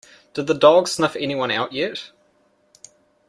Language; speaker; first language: English; native; English